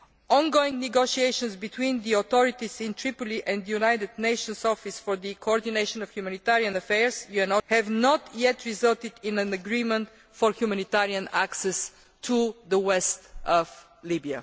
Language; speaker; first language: English; non-native, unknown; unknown